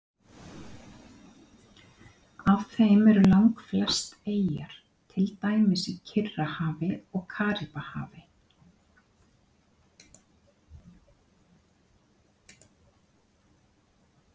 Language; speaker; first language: Icelandic; native; Icelandic